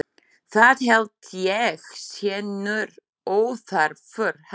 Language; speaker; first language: Icelandic; non-native, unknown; Slovak